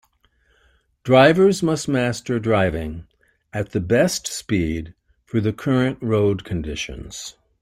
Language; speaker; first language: English; native; English